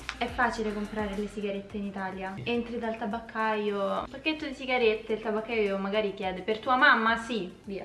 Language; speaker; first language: Italian; native; Italian